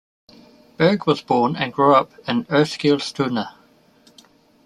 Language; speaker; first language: English; native; English